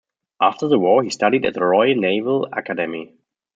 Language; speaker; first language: English; non-native, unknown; German